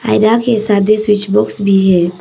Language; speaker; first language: Hindi; non-native, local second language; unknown